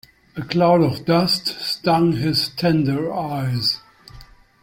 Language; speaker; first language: English; non-native, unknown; German